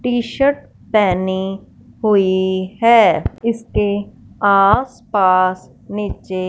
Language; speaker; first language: Hindi; non-native, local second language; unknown